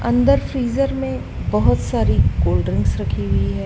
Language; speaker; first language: Hindi; native; Hindi